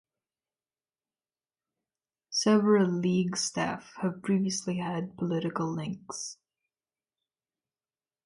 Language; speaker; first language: English; non-native, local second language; Filipino